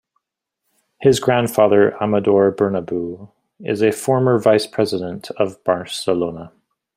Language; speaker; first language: English; native; English